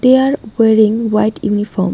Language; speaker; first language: English; non-native, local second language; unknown